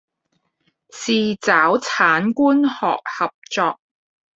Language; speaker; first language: Chinese; non-native, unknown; Cantonese